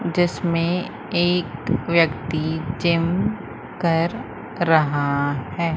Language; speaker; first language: Hindi; native; Hindi